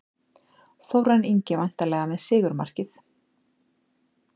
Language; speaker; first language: Icelandic; native; Icelandic